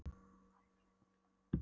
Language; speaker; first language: Icelandic; non-native, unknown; Polish